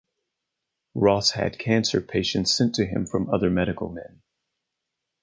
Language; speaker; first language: English; native; English